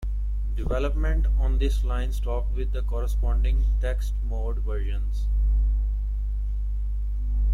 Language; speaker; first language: English; non-native, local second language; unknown